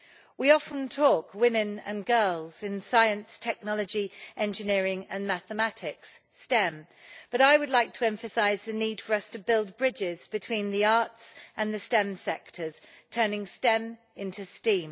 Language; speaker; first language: English; native; English